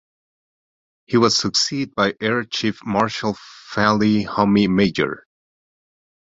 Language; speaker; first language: English; non-native, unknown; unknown